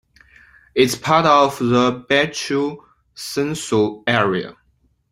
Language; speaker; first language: English; non-native, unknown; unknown